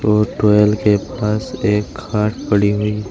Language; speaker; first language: Hindi; native; Hindi